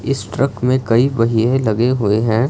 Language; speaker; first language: Hindi; non-native, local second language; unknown